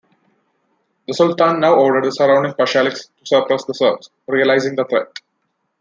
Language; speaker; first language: English; non-native, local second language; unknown